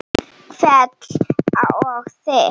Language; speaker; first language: Icelandic; non-native, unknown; Slovenian